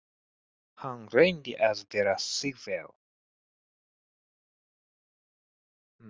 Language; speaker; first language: Icelandic; non-native, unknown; Japanese